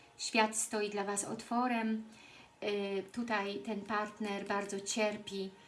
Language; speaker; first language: Polish; early bilingual, heritage; Polish